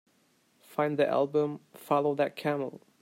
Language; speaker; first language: English; non-native, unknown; Turkish